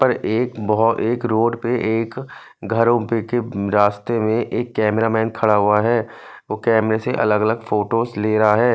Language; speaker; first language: Hindi; non-native, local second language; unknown